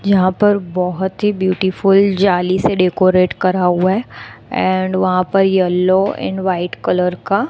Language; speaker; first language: Hindi; non-native, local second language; Gujarati